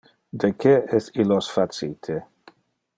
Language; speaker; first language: Interlingua; non-native, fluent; Dutch